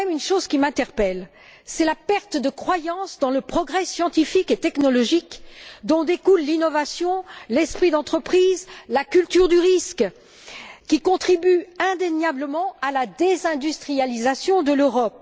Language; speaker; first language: French; native; French